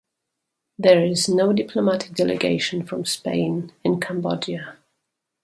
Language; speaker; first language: English; native; English